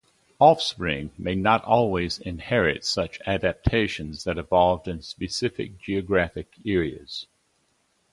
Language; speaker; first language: English; native; English